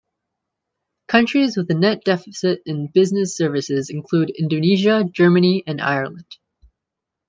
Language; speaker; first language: English; native; English